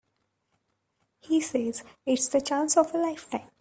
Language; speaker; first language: English; non-native, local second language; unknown